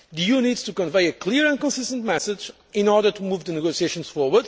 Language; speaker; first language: English; non-native, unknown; Portuguese